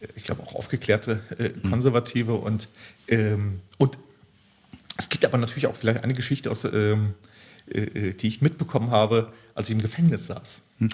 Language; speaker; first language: German; early bilingual, other home language; Turkish